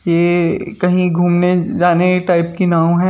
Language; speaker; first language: Hindi; native; Hindi